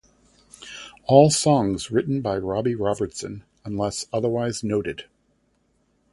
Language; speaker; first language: English; native; English